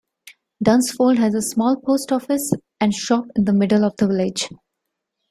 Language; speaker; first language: English; non-native, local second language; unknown